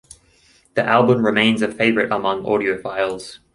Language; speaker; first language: English; native; English